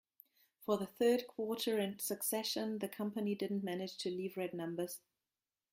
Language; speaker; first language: English; non-native, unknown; German